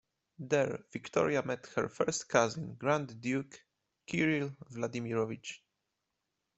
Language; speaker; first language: English; non-native, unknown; Polish